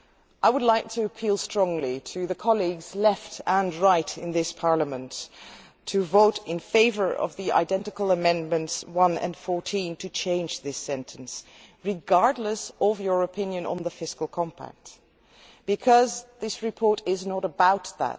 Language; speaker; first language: English; non-native, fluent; Dutch